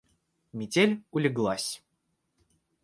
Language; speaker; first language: Russian; native; Russian